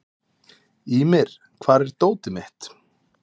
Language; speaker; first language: Icelandic; native; Icelandic